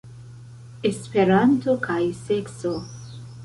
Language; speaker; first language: Esperanto; non-native, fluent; Central Kurdish